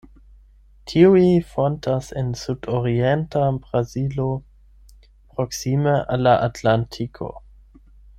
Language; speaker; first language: Esperanto; non-native, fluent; German